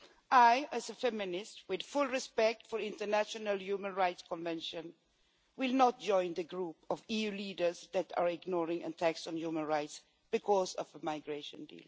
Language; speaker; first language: English; non-native, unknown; Swedish